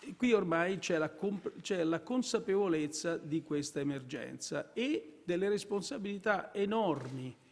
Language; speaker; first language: Italian; native; Italian